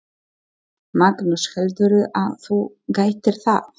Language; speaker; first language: Icelandic; non-native, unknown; Polish